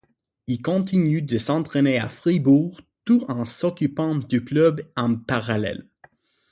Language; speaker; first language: French; non-native, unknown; English